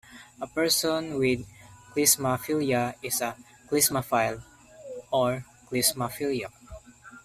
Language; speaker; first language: English; non-native, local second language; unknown